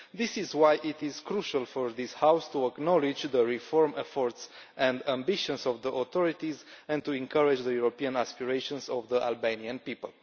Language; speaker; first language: English; non-native, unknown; Romanian